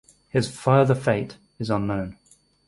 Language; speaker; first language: English; native; English